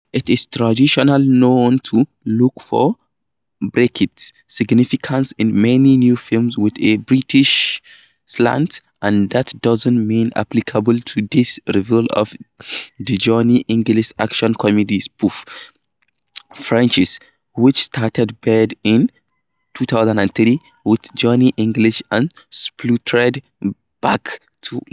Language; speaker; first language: English; non-native, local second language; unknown